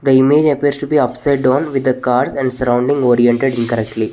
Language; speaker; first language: English; non-native, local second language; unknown